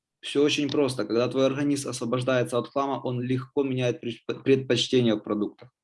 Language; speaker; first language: Russian; native; Russian